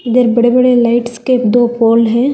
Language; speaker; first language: Hindi; non-native, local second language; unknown